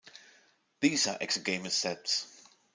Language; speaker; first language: English; non-native, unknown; German